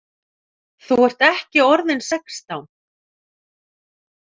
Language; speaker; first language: Icelandic; native; Icelandic